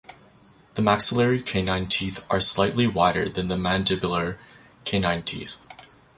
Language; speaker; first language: English; native; English